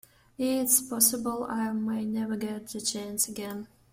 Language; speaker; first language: English; non-native, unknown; Russian